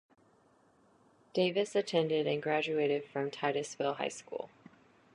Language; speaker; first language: English; native; English